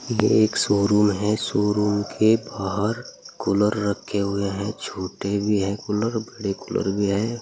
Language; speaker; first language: Hindi; native; Hindi